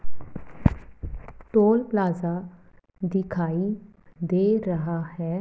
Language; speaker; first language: Hindi; non-native, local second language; Punjabi